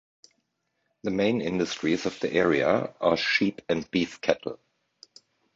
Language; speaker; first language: English; non-native, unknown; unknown